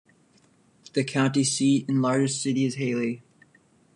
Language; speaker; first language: English; native; English